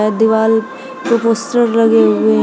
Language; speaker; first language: Hindi; native; Hindi